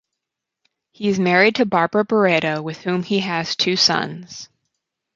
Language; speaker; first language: English; native; English